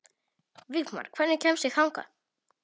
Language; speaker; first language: Icelandic; non-native, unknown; Polish